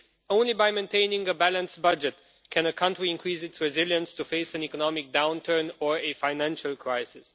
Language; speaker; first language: English; non-native, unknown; Romanian